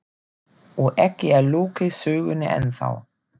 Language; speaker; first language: Icelandic; non-native, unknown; German